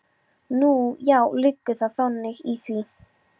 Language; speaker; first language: Icelandic; non-native, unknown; Polish